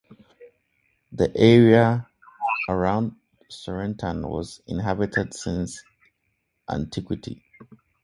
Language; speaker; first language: English; native; English